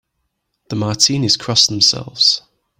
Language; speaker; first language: English; native; English